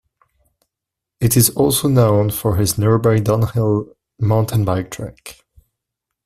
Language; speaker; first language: English; non-native, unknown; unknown